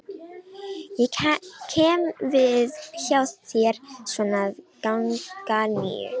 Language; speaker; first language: Icelandic; non-native, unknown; Romanian